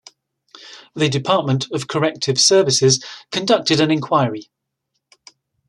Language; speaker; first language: English; native; English